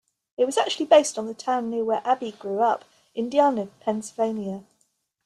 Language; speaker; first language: English; native; English